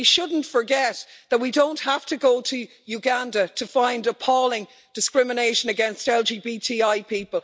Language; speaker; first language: English; native; English